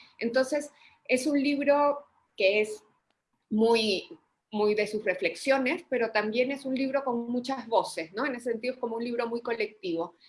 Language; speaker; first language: Spanish; native; Spanish